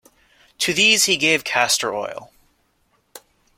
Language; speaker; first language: English; native; English